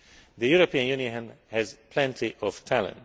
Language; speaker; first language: English; non-native, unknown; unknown